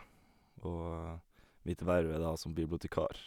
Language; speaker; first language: Norwegian; native; Norwegian